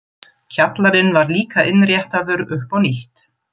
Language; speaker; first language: Icelandic; non-native, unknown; German